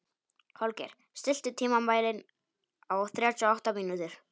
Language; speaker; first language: Icelandic; non-native, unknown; Polish